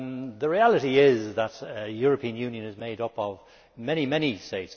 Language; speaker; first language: English; native; English